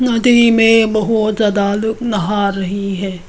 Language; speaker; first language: Hindi; early bilingual, other home language; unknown